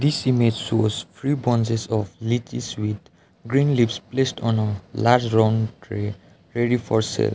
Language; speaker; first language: English; non-native, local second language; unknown